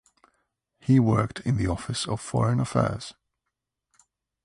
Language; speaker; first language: English; native; English